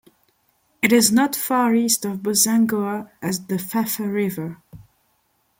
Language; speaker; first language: English; non-native, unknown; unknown